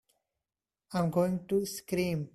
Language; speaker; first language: English; non-native, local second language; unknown